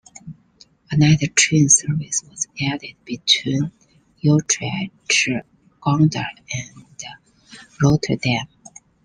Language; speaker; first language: English; non-native, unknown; Chinese